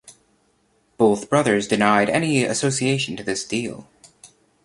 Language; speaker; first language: English; native; English